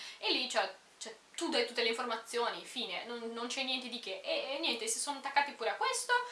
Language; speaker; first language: Italian; early bilingual, other home language; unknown